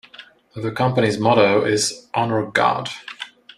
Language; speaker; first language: English; non-native, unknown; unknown